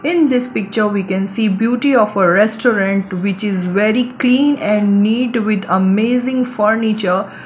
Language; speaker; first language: English; non-native, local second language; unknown